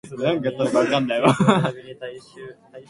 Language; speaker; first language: English; native; English